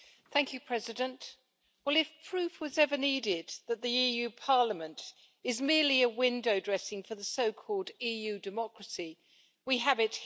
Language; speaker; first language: English; native; English